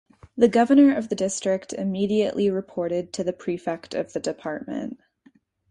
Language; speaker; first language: English; native; English